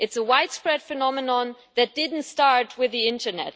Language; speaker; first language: English; non-native, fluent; German